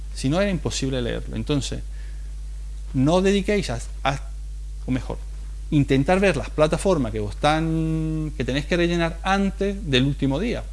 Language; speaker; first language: Spanish; non-native, fluent; Italian